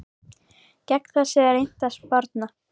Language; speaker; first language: Icelandic; native; Icelandic